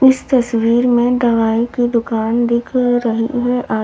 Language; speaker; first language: Hindi; native; Hindi